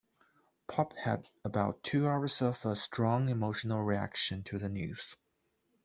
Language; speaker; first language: English; non-native, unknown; Chinese